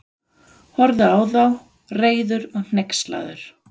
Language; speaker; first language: Icelandic; non-native, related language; Danish